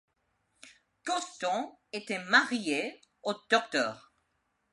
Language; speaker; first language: French; non-native, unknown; Spanish